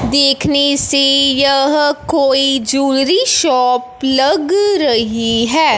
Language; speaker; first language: Hindi; non-native, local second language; Punjabi